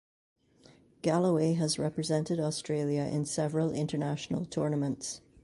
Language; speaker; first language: English; native; English